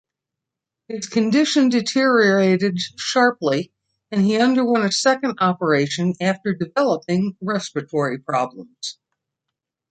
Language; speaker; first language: English; native; English